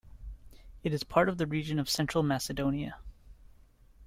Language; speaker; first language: English; native; English